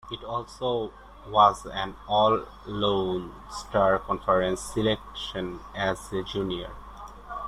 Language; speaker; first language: English; native; English